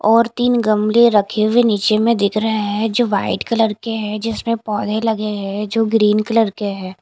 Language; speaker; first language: Hindi; non-native, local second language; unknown